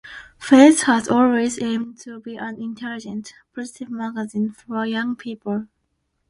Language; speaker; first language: English; non-native, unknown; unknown